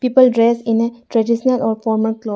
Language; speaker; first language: English; non-native, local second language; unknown